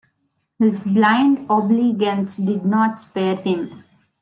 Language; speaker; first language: English; non-native, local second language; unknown